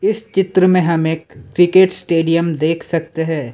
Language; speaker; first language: Hindi; non-native, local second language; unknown